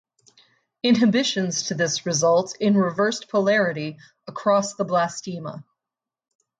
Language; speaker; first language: English; native; English